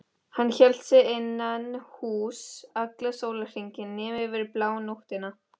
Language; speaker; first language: Icelandic; non-native, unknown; Spanish